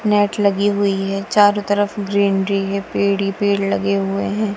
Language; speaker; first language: Hindi; non-native, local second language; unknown